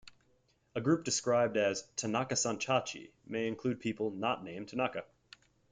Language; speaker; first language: English; native; English